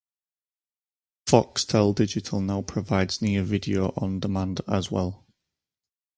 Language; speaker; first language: English; native; English